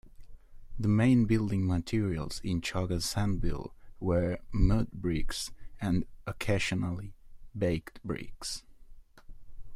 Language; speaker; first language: English; native; English